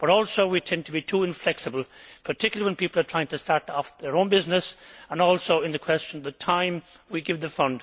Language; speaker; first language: English; native; English